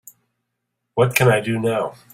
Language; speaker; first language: English; native; English